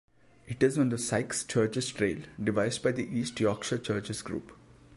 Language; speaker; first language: English; non-native, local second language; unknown